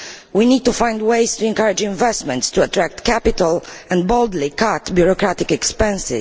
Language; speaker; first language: English; non-native, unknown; Romanian